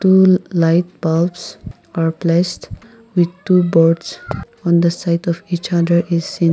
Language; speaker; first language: English; non-native, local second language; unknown